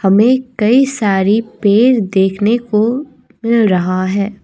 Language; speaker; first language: Hindi; non-native, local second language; Assamese